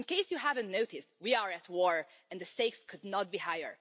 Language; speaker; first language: English; non-native, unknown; Hungarian